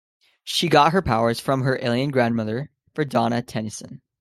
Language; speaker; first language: English; native; English